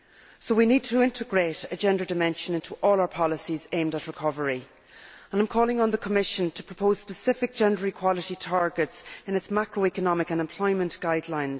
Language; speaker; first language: English; native; English